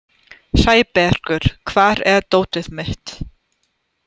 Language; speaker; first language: Icelandic; non-native, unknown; German